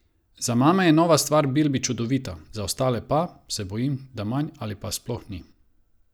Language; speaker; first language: Slovenian; non-native, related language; Croatian